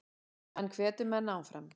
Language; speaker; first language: Icelandic; native; Icelandic